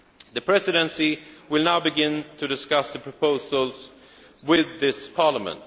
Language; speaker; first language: English; non-native, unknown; Swedish